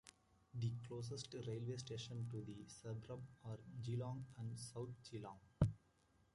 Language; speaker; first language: English; native; English